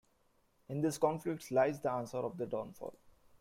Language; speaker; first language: English; non-native, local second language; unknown